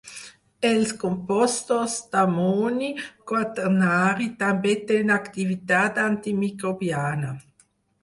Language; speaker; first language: Catalan; non-native, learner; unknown